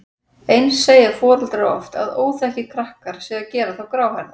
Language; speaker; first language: Icelandic; native; Icelandic